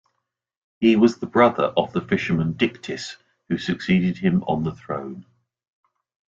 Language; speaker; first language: English; native; English